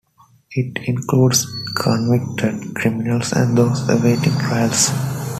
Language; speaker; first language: English; non-native, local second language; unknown